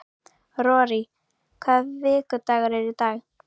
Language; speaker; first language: Icelandic; native; Icelandic